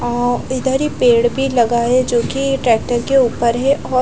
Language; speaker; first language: Hindi; non-native, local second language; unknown